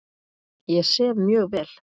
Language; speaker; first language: Icelandic; native; Icelandic